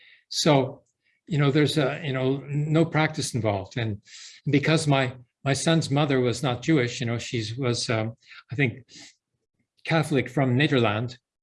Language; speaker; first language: English; early bilingual, other home language; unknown